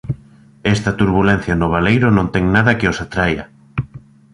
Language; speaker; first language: Galician; native; Galician